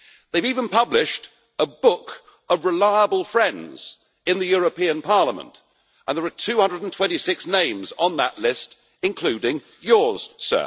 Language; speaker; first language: English; native; English